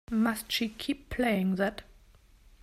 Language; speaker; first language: English; non-native, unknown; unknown